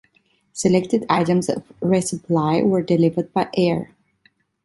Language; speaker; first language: English; non-native, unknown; Italian